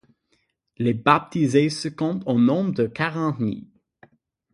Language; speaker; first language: French; non-native, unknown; English